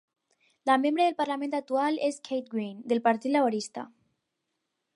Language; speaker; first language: Catalan; non-native, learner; Spanish